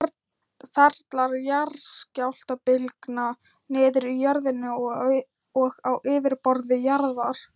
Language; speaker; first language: Icelandic; non-native, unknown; Thai